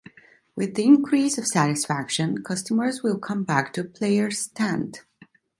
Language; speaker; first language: English; non-native, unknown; Italian